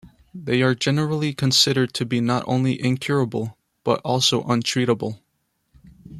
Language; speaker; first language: English; non-native, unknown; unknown